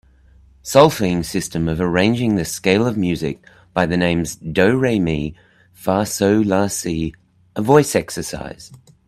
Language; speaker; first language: English; native; English